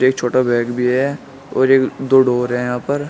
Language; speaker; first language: Hindi; native; Hindi